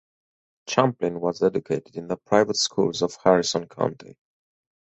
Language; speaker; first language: English; native; English